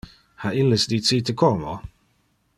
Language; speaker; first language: Interlingua; non-native, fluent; Dutch